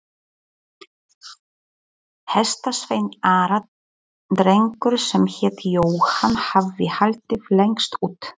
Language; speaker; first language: Icelandic; non-native, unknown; Polish